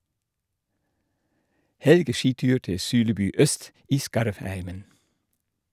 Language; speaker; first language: Norwegian; non-native, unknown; Dutch